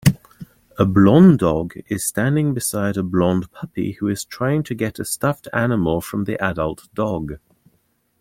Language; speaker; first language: English; native; English